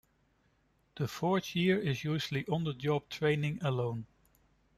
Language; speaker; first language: English; non-native, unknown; Dutch